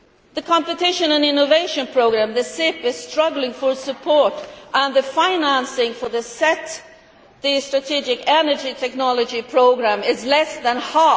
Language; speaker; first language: English; non-native, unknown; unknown